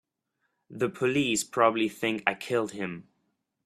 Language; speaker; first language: English; native; English